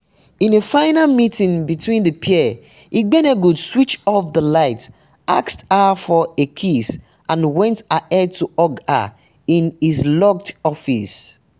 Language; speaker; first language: English; non-native, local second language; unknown